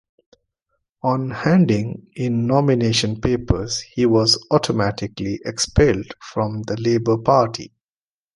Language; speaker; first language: English; non-native, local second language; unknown